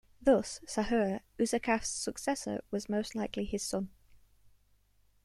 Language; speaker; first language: English; native; English